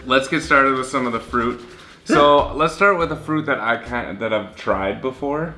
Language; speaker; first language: English; native; English